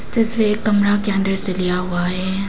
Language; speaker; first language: Hindi; non-native, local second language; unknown